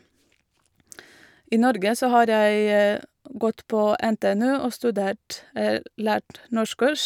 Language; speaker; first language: Norwegian; non-native, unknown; Latvian